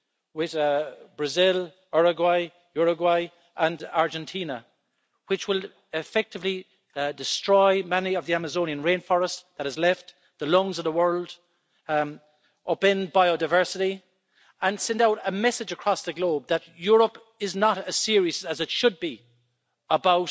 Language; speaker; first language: English; native; English